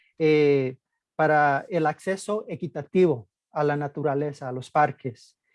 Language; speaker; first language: Spanish; early bilingual, heritage; Spanish